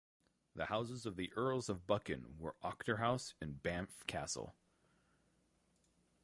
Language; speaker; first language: English; native; English